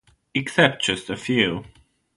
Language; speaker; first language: English; non-native, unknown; German